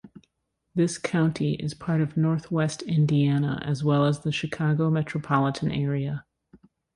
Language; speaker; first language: English; native; English